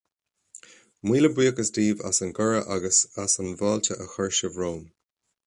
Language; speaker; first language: Irish; native; Irish